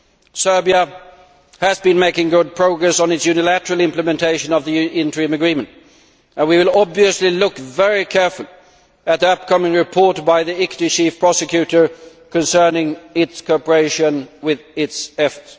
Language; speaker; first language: English; non-native, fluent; Swedish